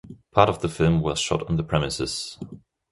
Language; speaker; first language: English; non-native, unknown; German